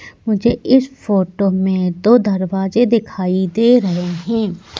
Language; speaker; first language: Hindi; native; Hindi